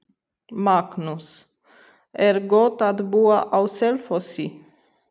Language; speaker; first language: Icelandic; non-native, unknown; Romanian